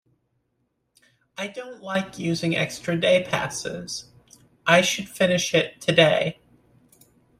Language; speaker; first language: English; native; English